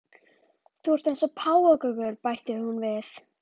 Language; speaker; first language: Icelandic; native; Icelandic